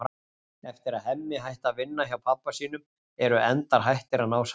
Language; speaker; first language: Icelandic; native; Icelandic